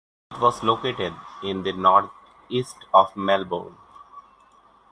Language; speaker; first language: English; native; English